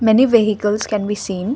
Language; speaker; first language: English; non-native, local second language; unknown